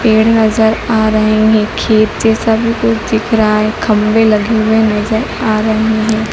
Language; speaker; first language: Hindi; native; Hindi